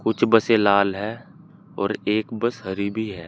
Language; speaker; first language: Hindi; native; Hindi